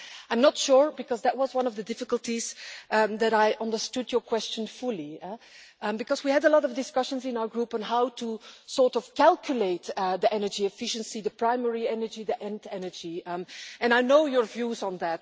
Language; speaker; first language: English; non-native, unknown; Dutch